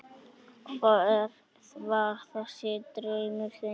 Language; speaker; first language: Icelandic; native; Icelandic